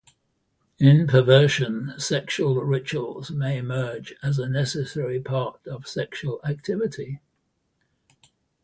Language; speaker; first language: English; native; English